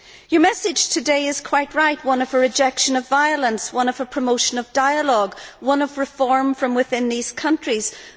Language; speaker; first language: English; native; English